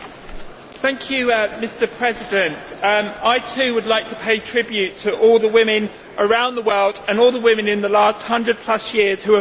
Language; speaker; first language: English; native; English